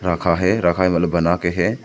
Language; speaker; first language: Hindi; non-native, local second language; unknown